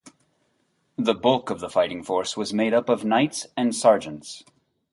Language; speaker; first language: English; native; English